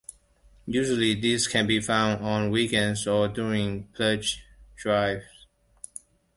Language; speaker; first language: English; non-native, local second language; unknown